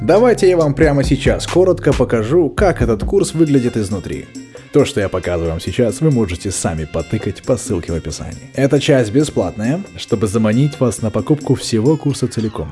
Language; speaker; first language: Russian; native; Russian